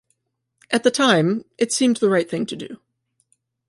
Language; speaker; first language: English; native; English